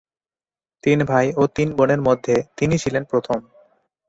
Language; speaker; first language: Bangla; non-native, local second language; Chittagonian